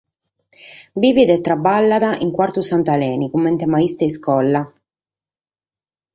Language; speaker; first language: Sardinian; native; Sardinian